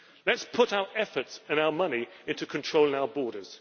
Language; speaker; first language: English; native; English